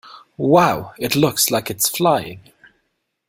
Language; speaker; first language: English; non-native, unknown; German